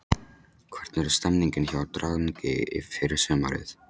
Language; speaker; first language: Icelandic; non-native, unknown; Polish